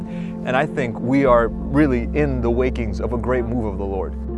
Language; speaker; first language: English; native; English